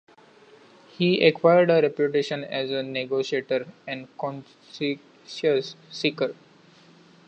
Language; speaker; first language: English; non-native, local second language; Marathi